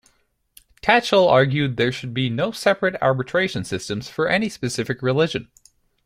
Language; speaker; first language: English; native; English